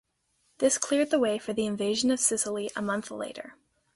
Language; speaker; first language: English; native; English